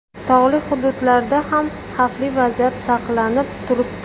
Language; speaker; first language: Uzbek; native; Uzbek